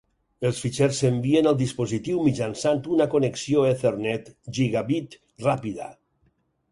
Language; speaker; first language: Catalan; native; Catalan